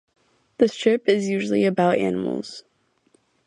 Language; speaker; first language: English; native; English